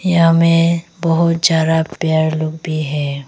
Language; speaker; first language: Hindi; early bilingual, other home language; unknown